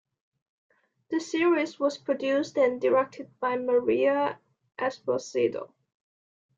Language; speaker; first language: English; non-native, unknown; Chinese